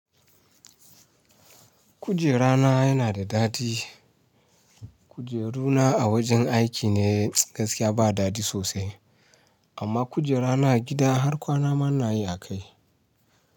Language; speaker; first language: Hausa; non-native, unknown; Yoruba